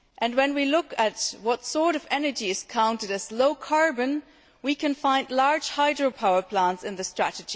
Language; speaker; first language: English; non-native, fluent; German